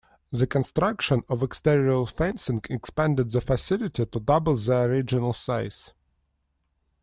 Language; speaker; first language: English; non-native, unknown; Russian